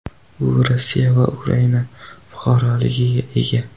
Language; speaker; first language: Uzbek; non-native, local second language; Kara-Kalpak